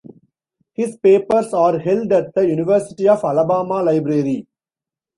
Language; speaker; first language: English; non-native, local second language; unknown